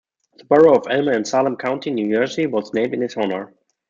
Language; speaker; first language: English; non-native, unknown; German